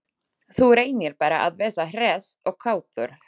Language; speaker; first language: Icelandic; non-native, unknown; Slovak